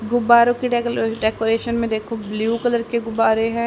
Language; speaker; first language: Hindi; native; Hindi